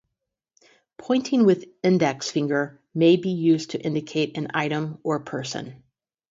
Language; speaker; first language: English; native; English